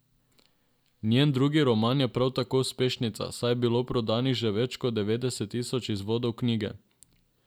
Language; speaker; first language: Slovenian; non-native, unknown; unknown